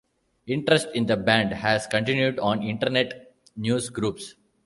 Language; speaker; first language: English; non-native, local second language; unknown